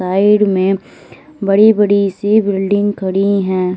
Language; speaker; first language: Hindi; native; Hindi